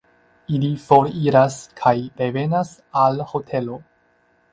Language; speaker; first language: Esperanto; non-native, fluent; Chinese